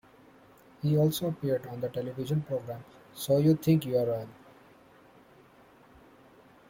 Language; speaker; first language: English; non-native, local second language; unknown